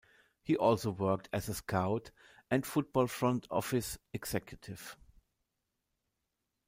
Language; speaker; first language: English; non-native, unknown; German